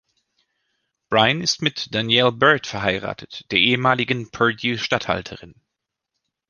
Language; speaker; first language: German; native; German